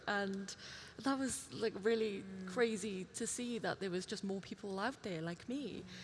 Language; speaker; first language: English; early bilingual, other home language; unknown